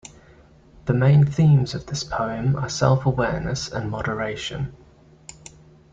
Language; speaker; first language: English; native; English